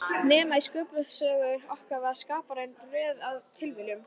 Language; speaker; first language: Icelandic; native; Icelandic